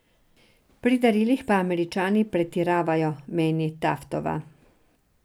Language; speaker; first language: Slovenian; non-native, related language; Serbian